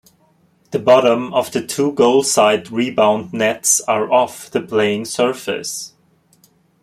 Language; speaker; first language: English; native; English